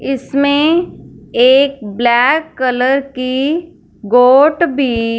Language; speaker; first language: Hindi; non-native, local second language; Punjabi